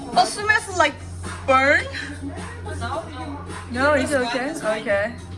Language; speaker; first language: English; non-native, learner; Korean